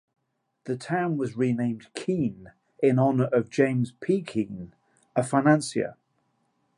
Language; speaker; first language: English; native; English